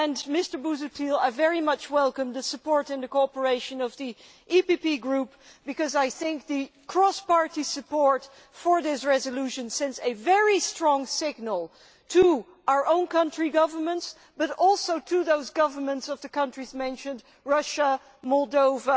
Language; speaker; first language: English; non-native, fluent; Dutch